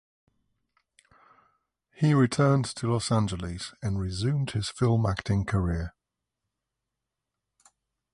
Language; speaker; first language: English; native; English